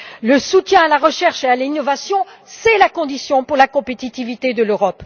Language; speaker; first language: French; native; French